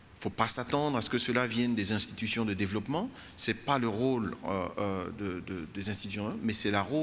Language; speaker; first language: French; non-native, local second language; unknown